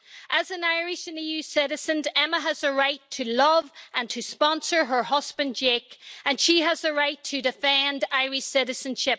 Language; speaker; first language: English; native; English